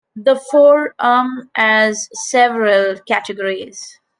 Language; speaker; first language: English; non-native, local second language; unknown